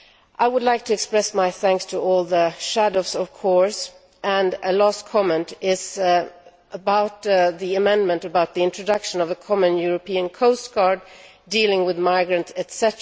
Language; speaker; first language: English; non-native, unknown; Swedish